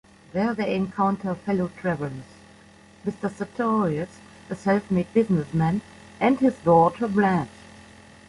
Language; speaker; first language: English; non-native, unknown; German